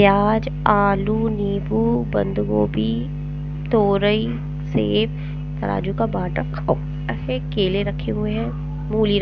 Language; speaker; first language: Hindi; non-native, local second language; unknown